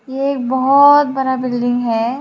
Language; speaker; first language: Hindi; non-native, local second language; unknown